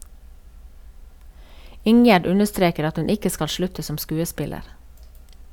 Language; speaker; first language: Norwegian; native; Norwegian